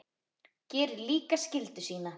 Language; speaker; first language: Icelandic; native; Icelandic